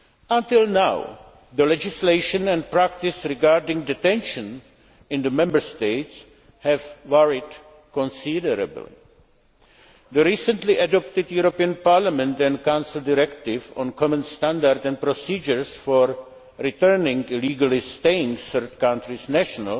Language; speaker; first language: English; non-native, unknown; Czech